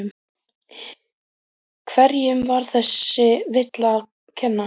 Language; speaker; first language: Icelandic; native; Icelandic